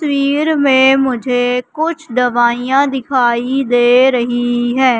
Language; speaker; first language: Hindi; native; Hindi